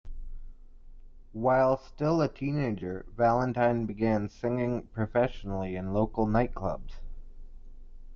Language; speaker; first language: English; native; English